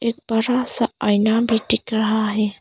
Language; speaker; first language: Hindi; non-native, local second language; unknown